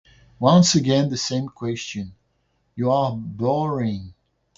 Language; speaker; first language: English; non-native, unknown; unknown